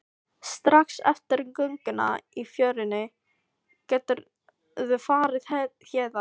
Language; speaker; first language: Icelandic; non-native, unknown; Filipino